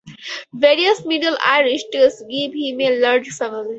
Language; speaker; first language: English; native; English